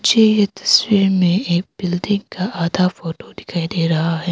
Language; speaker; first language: Hindi; early bilingual, other home language; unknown